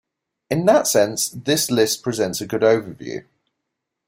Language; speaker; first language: English; native; English